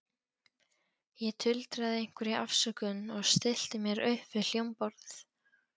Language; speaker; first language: Icelandic; non-native, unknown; Polish